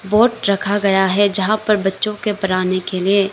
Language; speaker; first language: Hindi; non-native, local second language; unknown